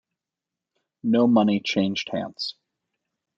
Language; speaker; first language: English; native; English